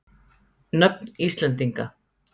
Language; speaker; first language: Icelandic; native; Icelandic